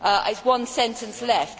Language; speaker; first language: English; native; English